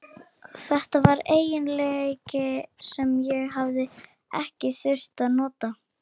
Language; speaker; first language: Icelandic; non-native, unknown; Portuguese